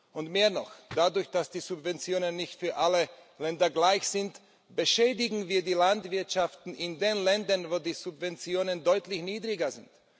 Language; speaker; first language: German; non-native, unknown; Slovak